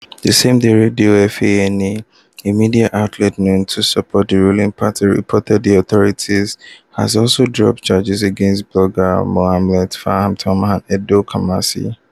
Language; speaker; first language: English; non-native, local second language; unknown